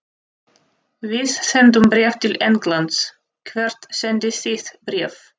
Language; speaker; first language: Icelandic; non-native, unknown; Russian